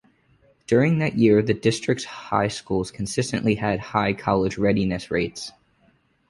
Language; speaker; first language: English; native; English